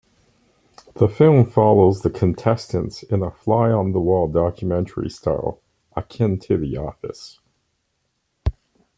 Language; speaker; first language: English; native; English